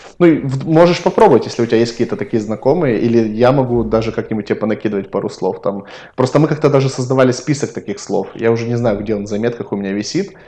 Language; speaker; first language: Russian; native; Russian